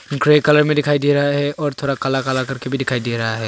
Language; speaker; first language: Hindi; non-native, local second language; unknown